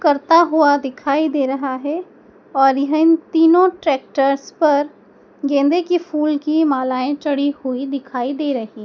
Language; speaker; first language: Hindi; native; Hindi